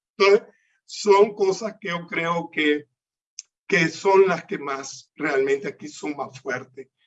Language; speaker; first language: Spanish; native; Spanish